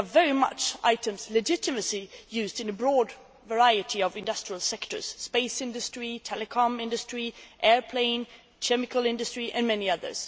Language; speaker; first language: English; non-native, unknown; Swedish